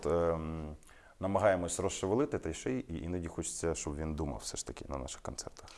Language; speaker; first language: Ukrainian; non-native, local second language; Russian